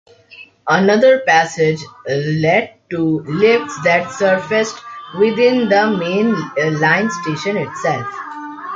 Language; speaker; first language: English; non-native, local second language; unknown